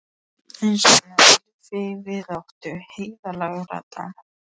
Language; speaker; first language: Icelandic; non-native, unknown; Polish